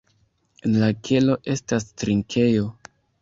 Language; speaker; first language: Esperanto; non-native, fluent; Kinyarwanda